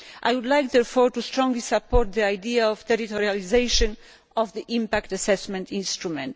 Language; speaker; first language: English; non-native, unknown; Polish